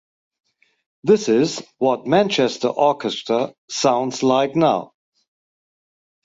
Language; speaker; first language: English; non-native, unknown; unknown